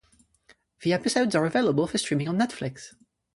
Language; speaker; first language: English; non-native, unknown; French